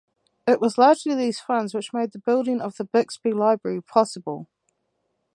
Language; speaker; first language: English; native; English